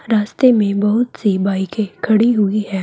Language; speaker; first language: Hindi; native; Hindi